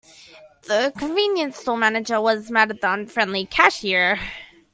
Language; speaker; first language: English; native; English